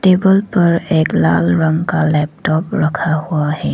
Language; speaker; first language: Hindi; non-native, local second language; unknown